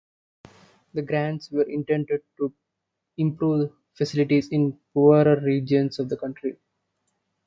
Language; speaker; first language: English; non-native, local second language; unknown